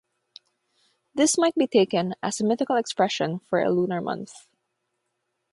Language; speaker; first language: English; non-native, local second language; Filipino